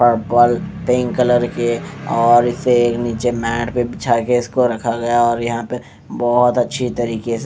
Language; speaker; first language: Hindi; non-native, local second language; Punjabi